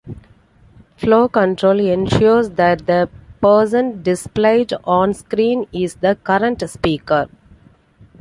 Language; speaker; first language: English; non-native, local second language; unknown